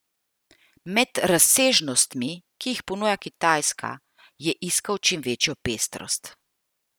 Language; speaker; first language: Slovenian; native; Slovenian